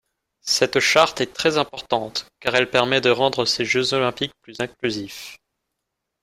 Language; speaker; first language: French; non-native, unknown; English